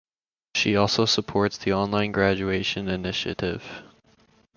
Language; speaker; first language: English; native; English